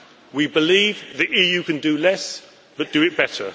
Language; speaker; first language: English; native; English